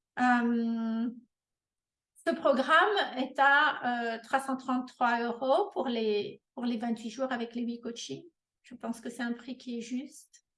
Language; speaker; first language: French; non-native, local second language; Malagasy